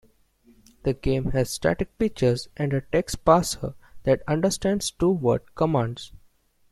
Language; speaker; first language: English; non-native, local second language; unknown